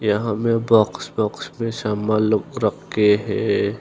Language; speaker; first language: Hindi; non-native, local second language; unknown